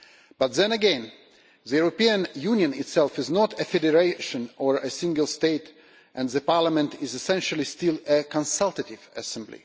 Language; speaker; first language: English; non-native, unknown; Russian